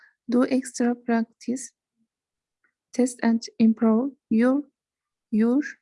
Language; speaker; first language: English; non-native, learner; Turkish